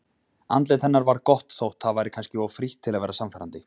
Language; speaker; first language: Icelandic; native; Icelandic